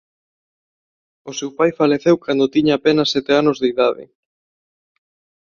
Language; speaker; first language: Galician; non-native, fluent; Spanish